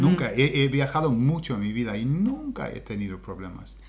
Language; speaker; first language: Spanish; non-native, fluent; English